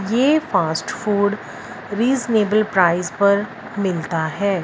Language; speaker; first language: Hindi; non-native, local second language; Punjabi